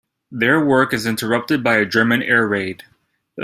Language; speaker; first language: English; native; English